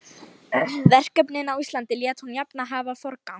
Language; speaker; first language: Icelandic; non-native, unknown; Lithuanian